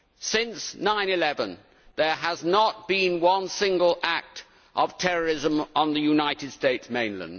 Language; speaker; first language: English; native; English